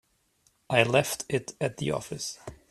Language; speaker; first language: English; non-native, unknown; German